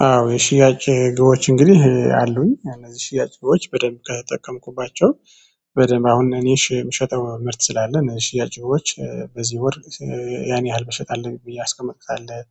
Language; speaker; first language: Amharic; non-native, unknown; Tigrinya